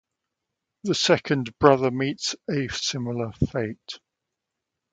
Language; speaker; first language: English; native; English